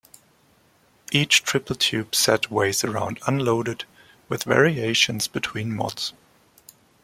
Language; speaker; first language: English; non-native, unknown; German